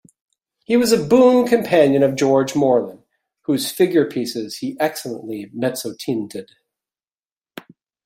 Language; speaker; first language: English; native; English